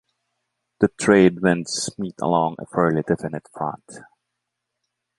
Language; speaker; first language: English; non-native, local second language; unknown